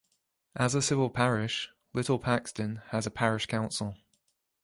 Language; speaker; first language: English; native; English